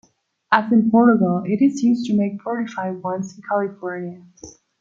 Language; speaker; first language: English; non-native, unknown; Spanish